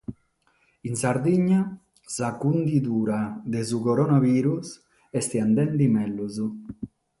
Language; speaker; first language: Sardinian; non-native, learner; Catalan